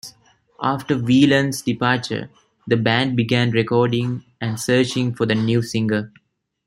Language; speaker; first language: English; non-native, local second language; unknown